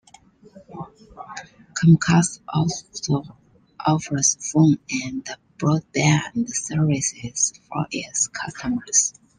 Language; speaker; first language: English; non-native, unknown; Chinese